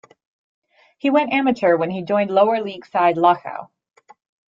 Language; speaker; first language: English; native; English